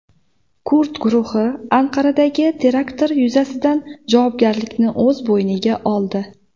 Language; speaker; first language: Uzbek; native; Uzbek